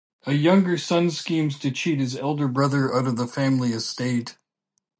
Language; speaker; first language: English; native; English